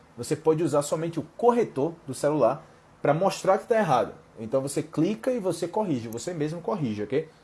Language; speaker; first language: Portuguese; non-native, fluent; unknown